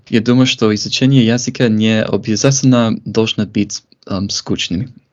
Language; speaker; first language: Russian; non-native, fluent; English